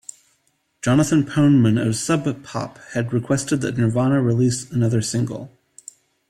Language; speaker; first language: English; native; English